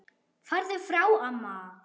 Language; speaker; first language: Icelandic; non-native, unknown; German